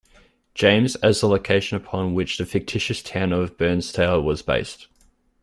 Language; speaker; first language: English; native; English